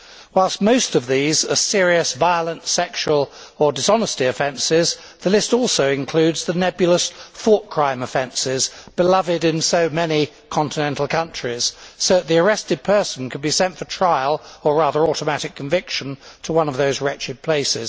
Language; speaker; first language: English; native; English